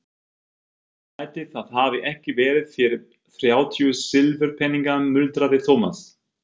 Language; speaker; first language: Icelandic; non-native, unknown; German